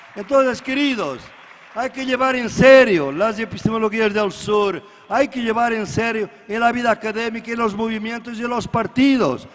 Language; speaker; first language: Spanish; non-native, related language; Portuguese